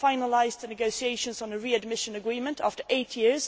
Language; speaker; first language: English; non-native, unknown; Swedish